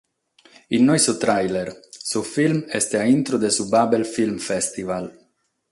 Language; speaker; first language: Sardinian; non-native, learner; Catalan